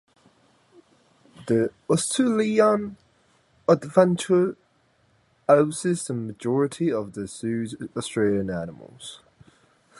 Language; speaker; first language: English; non-native, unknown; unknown